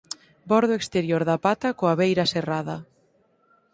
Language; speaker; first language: Galician; native; Galician